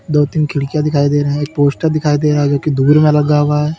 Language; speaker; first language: Hindi; native; Hindi